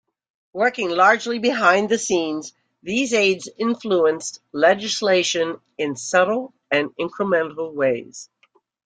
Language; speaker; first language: English; native; English